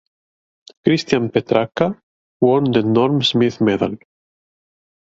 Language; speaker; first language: English; native; English